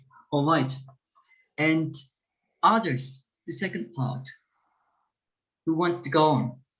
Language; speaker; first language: English; non-native, fluent; Turkish